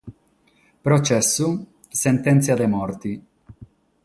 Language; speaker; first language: Sardinian; non-native, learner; Catalan